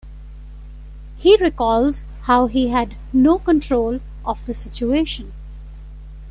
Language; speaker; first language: English; non-native, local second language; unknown